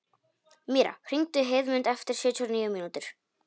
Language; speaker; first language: Icelandic; non-native, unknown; Polish